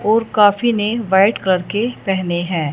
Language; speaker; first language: Hindi; non-native, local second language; Punjabi